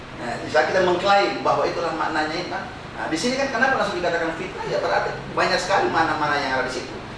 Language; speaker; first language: Indonesian; non-native, local second language; Buginese